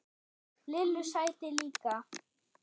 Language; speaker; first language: Icelandic; non-native, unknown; German